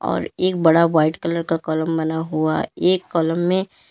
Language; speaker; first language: Hindi; native; Hindi